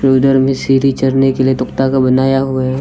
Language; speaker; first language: Hindi; non-native, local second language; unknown